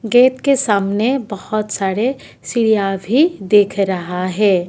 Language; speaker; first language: Hindi; non-native, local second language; Assamese